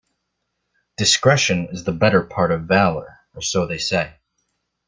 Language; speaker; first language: English; native; English